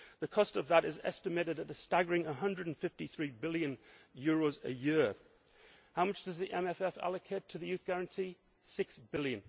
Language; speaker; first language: English; native; English